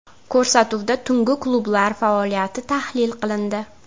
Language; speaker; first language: Uzbek; native; Uzbek